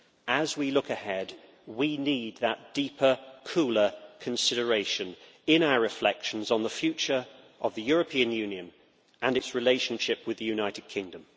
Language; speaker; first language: English; native; English